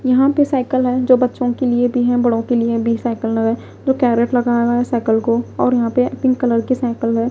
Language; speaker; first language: Hindi; non-native, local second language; Punjabi